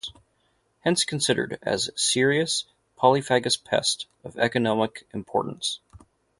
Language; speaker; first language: English; native; English